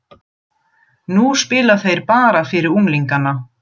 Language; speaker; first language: Icelandic; non-native, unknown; German